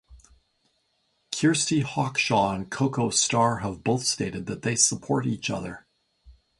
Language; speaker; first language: English; native; English